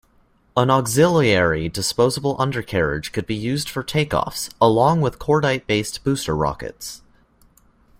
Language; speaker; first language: English; native; English